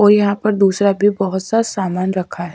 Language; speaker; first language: Hindi; non-native, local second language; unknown